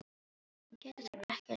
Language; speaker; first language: Icelandic; non-native, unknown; Filipino